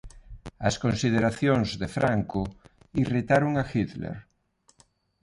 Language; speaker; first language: Galician; non-native, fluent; Spanish